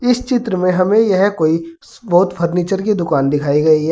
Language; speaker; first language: Hindi; native; Hindi